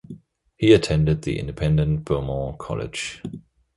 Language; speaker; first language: English; non-native, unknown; German